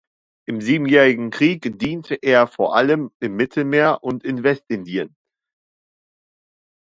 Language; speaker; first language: German; native; German